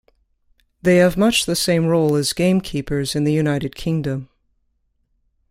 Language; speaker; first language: English; native; English